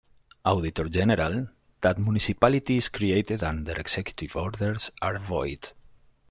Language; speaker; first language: English; non-native, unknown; Spanish